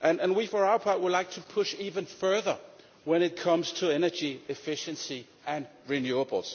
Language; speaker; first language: English; non-native, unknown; Danish